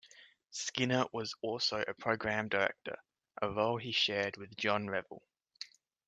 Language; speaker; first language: English; native; English